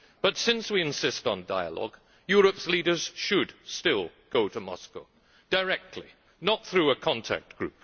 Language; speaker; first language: English; native; English